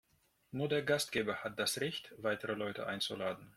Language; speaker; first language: German; non-native, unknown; Russian